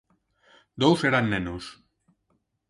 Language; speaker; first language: Galician; non-native, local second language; Spanish